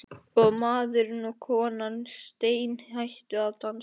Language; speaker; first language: Icelandic; native; Icelandic